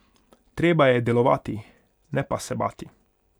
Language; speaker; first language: Slovenian; non-native, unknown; Hungarian